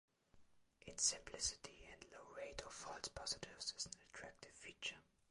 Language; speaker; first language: English; non-native, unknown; German